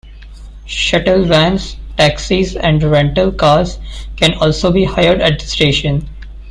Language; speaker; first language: English; non-native, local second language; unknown